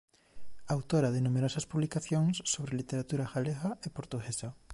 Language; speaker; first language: Galician; native; Galician